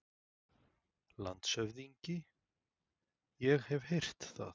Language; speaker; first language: Icelandic; native; Icelandic